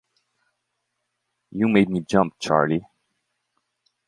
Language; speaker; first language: English; non-native, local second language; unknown